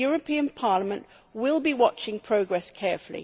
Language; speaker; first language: English; native; English